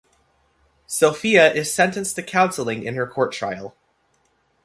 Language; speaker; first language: English; native; English